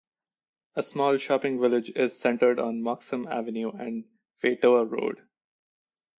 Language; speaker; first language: English; non-native, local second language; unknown